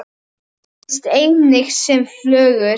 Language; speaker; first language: Icelandic; non-native, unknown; Polish